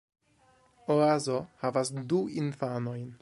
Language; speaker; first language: Esperanto; non-native, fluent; English